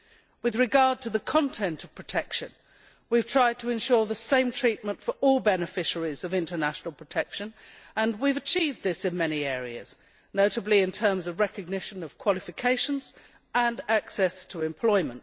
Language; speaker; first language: English; native; English